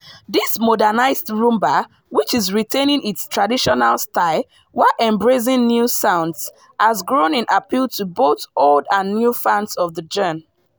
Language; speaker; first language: English; non-native, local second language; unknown